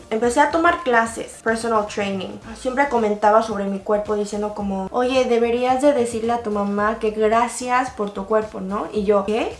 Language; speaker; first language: Spanish; early bilingual, other home language; Korean